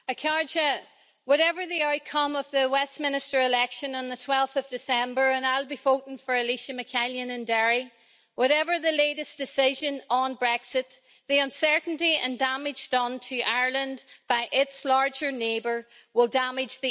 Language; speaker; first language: English; native; English